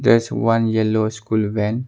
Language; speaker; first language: English; non-native, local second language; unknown